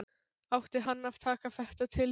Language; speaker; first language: Icelandic; non-native, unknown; Polish